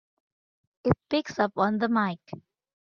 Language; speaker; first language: English; non-native, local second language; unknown